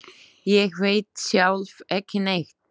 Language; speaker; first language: Icelandic; non-native, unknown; Slovak